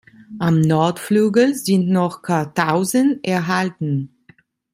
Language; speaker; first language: German; non-native, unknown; Italian